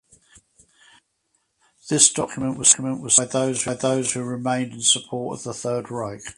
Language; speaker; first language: English; native; English